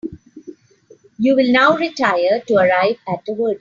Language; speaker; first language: English; non-native, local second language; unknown